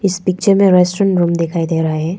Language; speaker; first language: Hindi; non-native, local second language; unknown